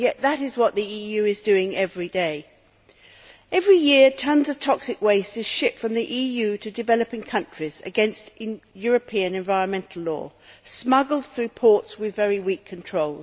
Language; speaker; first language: English; native; English